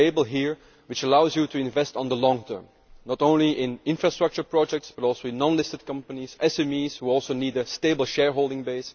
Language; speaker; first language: English; non-native, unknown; Dutch